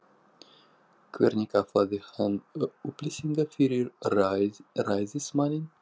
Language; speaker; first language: Icelandic; non-native, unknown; Russian